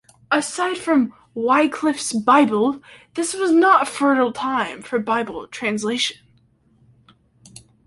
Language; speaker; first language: English; native; English